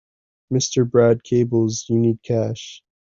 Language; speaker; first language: English; native; English